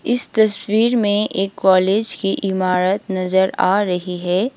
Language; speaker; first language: Hindi; non-native, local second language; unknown